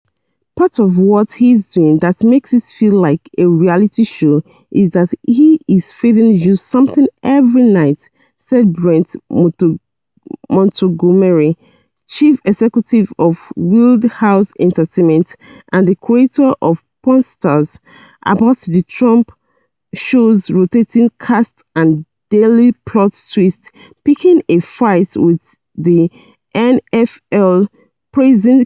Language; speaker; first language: English; non-native, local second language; Yoruba